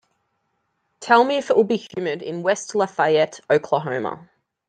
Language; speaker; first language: English; native; English